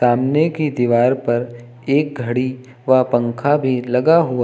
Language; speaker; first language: Hindi; native; Hindi